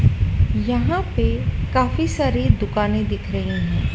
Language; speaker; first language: Hindi; native; Hindi